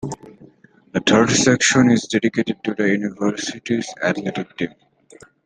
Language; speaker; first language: English; native; English